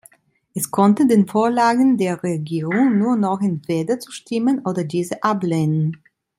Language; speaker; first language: German; non-native, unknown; Italian